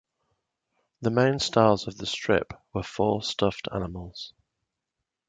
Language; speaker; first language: English; native; English